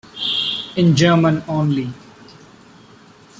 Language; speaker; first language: English; non-native, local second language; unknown